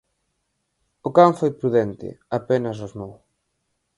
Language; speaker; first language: Galician; native; Galician